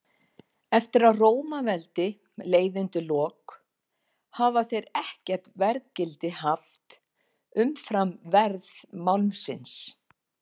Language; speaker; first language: Icelandic; native; Icelandic